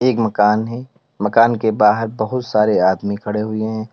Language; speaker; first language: Hindi; native; Hindi